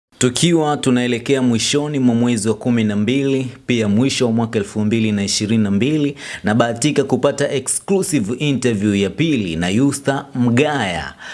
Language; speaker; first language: Swahili; native; Swahili